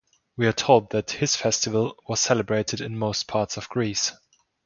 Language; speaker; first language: English; non-native, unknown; German